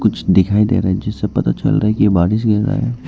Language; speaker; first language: Hindi; non-native, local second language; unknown